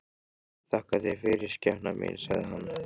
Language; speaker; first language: Icelandic; native; Icelandic